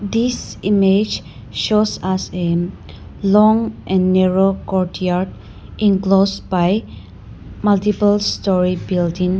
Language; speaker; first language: English; non-native, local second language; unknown